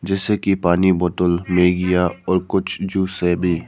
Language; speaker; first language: Hindi; non-native, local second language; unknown